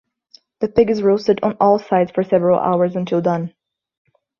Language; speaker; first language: English; non-native, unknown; Portuguese